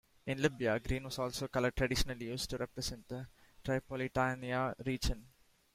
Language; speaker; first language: English; non-native, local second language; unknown